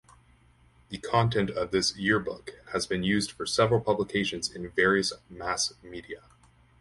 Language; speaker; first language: English; native; English